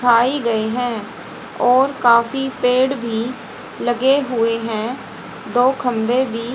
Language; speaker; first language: Hindi; native; Hindi